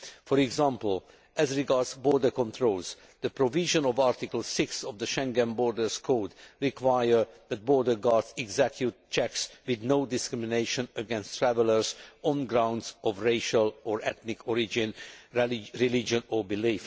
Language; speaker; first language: English; non-native, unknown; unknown